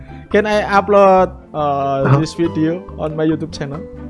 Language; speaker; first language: English; non-native, learner; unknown